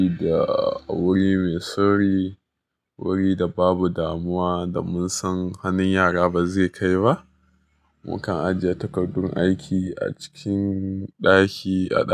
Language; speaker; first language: Hausa; native; Hausa